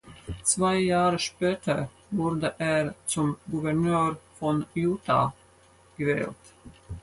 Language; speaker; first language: German; non-native, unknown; Latvian